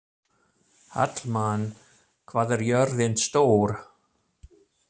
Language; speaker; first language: Icelandic; non-native, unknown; German